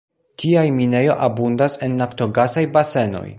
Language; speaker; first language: Esperanto; non-native, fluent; Polish